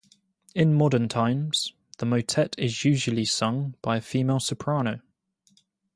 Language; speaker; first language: English; native; English